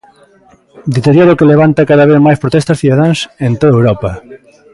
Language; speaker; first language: Galician; native; Galician